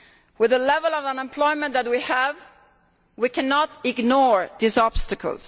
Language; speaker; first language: English; non-native, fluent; Italian